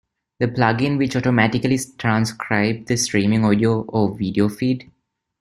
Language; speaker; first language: English; non-native, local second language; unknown